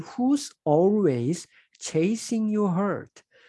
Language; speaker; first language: English; non-native, fluent; Korean